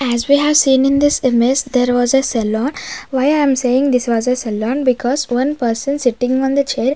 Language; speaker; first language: English; non-native, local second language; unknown